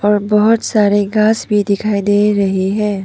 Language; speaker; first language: Hindi; non-native, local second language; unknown